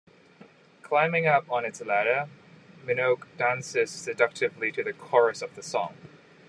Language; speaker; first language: English; non-native, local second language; Cantonese